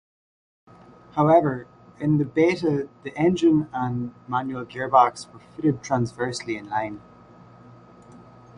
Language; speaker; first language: English; native; English